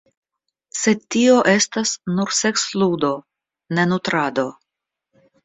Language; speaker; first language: Esperanto; non-native, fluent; Russian